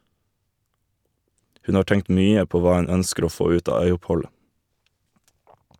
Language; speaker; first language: Norwegian; native; Norwegian